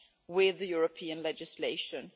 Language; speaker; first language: English; non-native, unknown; Swedish